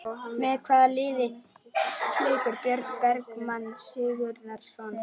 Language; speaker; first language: Icelandic; native; Icelandic